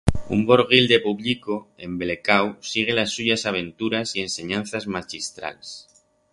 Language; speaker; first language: Aragonese; non-native, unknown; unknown